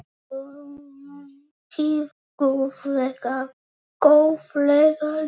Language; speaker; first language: Icelandic; non-native, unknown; Polish